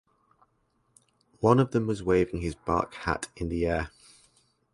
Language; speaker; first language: English; native; English